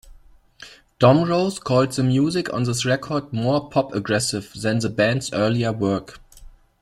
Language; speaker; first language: English; non-native, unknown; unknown